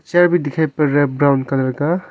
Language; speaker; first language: Hindi; non-native, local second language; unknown